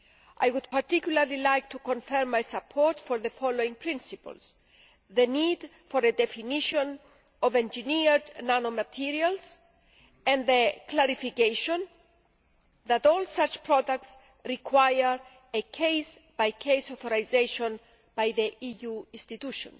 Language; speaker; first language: English; non-native, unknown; Greek